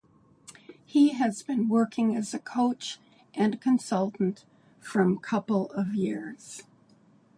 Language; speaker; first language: English; native; English